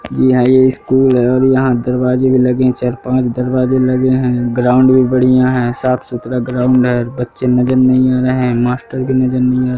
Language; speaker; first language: Hindi; native; Hindi